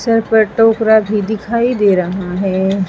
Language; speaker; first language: Hindi; native; Hindi